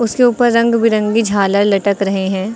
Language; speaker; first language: Hindi; native; Hindi